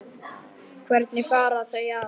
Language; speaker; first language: Icelandic; native; Icelandic